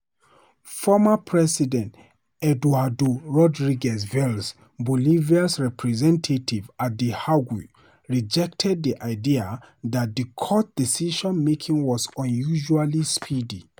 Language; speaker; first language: English; non-native, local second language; Hausa